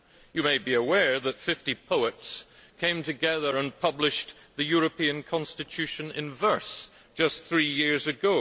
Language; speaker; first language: English; native; English